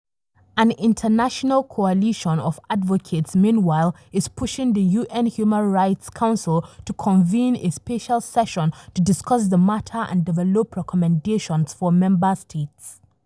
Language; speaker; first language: English; non-native, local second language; Hausa